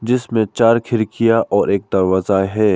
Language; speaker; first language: Hindi; non-native, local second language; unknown